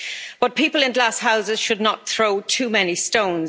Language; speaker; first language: English; native; English